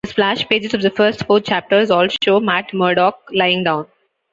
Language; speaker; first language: English; non-native, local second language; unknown